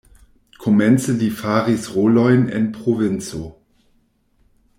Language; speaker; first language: Esperanto; non-native, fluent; German